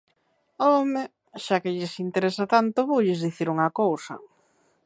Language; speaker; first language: Galician; native; Galician